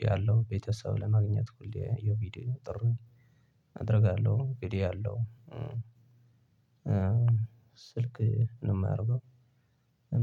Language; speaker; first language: Amharic; non-native, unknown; Tigrinya